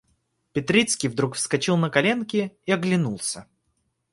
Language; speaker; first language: Russian; native; Russian